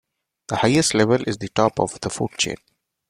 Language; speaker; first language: English; non-native, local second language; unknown